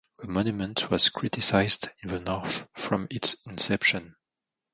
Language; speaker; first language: English; non-native, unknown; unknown